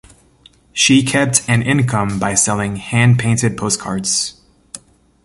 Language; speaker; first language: English; native; English